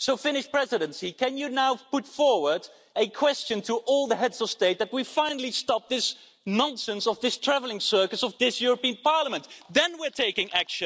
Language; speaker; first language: English; non-native, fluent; Dutch